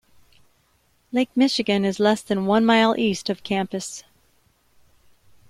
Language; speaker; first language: English; native; English